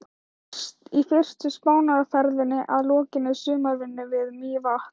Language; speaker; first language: Icelandic; non-native, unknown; Thai